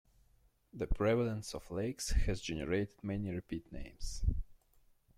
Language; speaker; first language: English; non-native, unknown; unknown